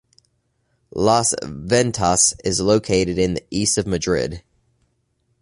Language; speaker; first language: English; native; English